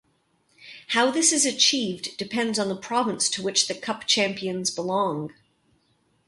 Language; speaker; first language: English; native; English